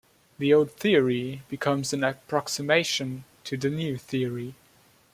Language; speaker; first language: English; non-native, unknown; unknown